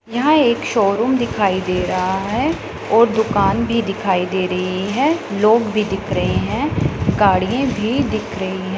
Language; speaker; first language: Hindi; non-native, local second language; Punjabi